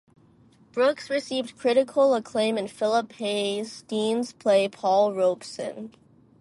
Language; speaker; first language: English; non-native, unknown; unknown